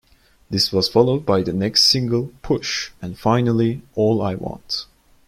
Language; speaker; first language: English; non-native, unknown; Turkish